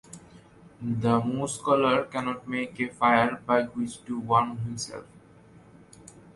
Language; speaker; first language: English; non-native, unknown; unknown